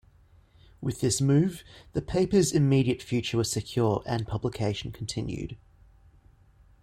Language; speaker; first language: English; native; English